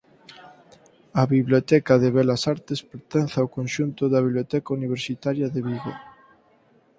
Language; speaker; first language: Galician; native; Galician